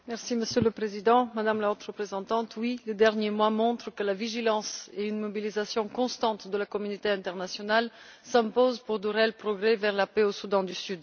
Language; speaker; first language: French; non-native, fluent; Bulgarian